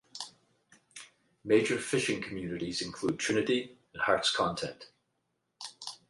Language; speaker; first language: English; native; English